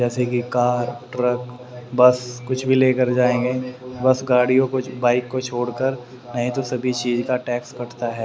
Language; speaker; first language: Hindi; native; Hindi